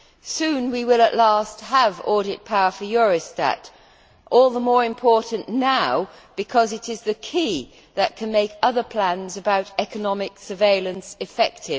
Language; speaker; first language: English; native; English